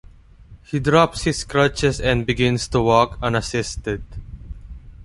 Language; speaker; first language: English; non-native, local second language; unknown